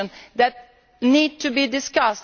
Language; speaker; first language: English; non-native, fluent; Italian